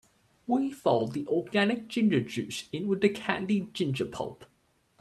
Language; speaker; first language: English; native; English